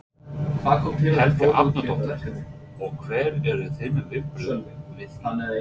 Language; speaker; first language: Icelandic; non-native, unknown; English